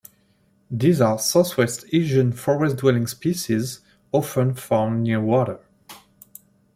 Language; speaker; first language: English; non-native, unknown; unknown